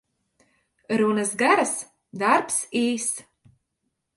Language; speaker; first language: Latvian; native; Latvian